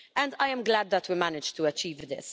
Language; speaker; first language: English; non-native, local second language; Maltese